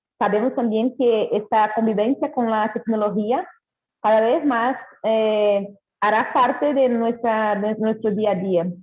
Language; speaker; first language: Spanish; non-native, related language; Portuguese